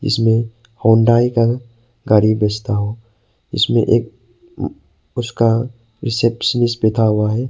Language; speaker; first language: Hindi; non-native, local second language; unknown